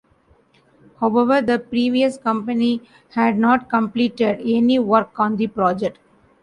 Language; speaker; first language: English; non-native, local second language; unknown